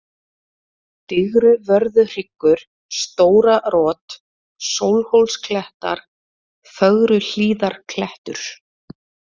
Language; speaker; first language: Icelandic; native; Icelandic